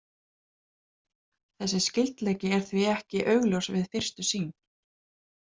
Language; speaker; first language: Icelandic; native; Icelandic